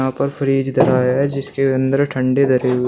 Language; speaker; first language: Hindi; native; Hindi